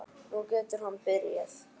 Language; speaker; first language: Icelandic; native; Icelandic